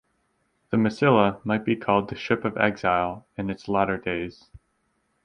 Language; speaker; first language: English; native; English